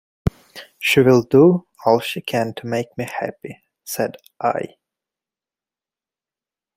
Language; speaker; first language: English; native; English